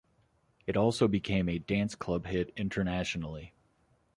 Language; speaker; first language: English; native; English